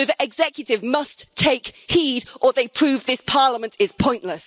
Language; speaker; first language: English; native; English